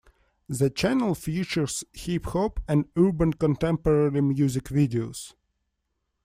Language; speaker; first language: English; non-native, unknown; Russian